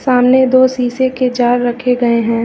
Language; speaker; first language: Hindi; native; Hindi